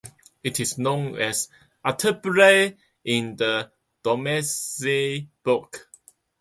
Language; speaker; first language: English; non-native, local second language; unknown